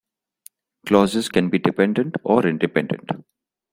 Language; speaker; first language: English; non-native, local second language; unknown